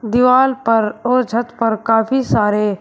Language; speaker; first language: Hindi; native; Hindi